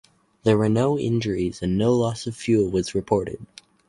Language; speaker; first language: English; native; English